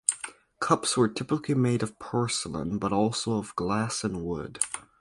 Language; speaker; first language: English; native; English